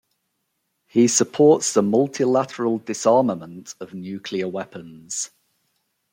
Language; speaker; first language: English; native; English